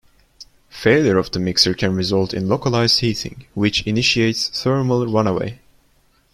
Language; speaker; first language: English; non-native, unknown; Turkish